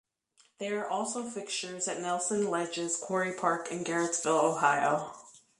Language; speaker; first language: English; native; English